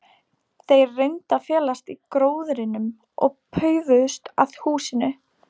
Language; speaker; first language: Icelandic; non-native, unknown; Polish